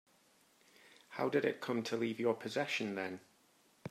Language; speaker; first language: English; native; English